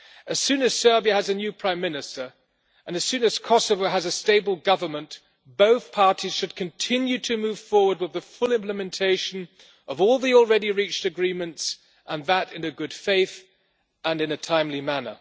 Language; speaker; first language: English; non-native, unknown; German